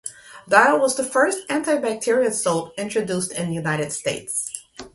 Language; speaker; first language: English; native; English